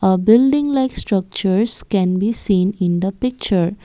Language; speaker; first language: English; non-native, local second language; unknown